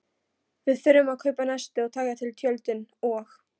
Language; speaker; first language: Icelandic; non-native, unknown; Polish